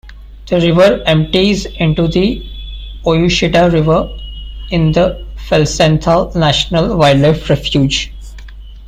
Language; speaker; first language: English; non-native, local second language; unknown